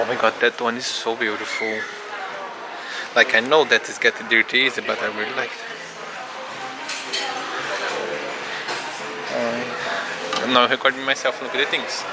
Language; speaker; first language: English; non-native, learner; Portuguese